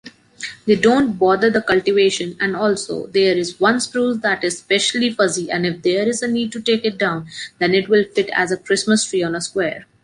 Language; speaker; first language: English; non-native, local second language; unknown